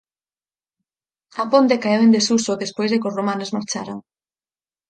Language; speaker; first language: Galician; native; Galician